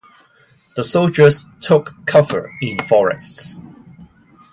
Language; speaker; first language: English; non-native, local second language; Cantonese